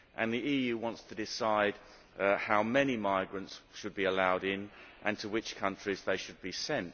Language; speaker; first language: English; native; English